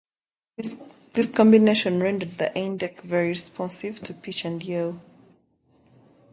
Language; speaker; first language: English; native; English